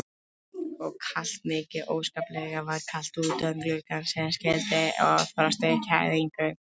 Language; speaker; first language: Icelandic; native; Icelandic